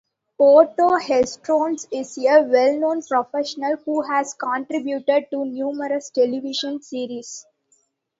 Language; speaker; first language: English; non-native, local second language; Tamil